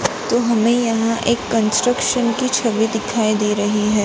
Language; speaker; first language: Hindi; non-native, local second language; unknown